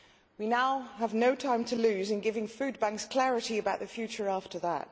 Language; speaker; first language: English; non-native, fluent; Dutch